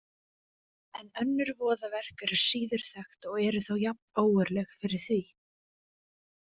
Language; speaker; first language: Icelandic; native; Icelandic